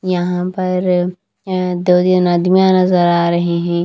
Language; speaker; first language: Hindi; non-native, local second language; Punjabi